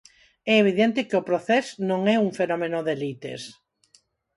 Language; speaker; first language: Galician; non-native, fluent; Spanish